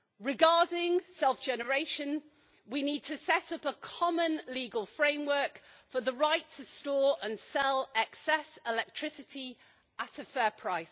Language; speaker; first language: English; native; English